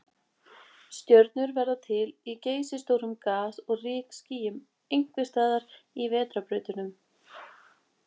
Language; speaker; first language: Icelandic; native; Icelandic